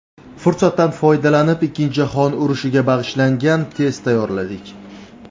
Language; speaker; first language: Uzbek; native; Uzbek